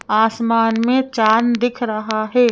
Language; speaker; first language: Hindi; native; Hindi